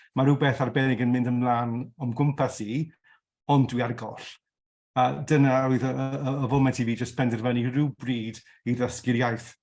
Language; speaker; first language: Welsh; non-native, local second language; English